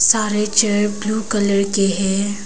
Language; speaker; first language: Hindi; non-native, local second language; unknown